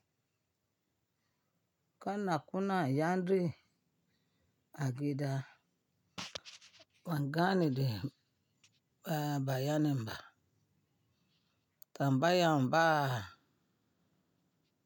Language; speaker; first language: Hausa; non-native, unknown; Yoruba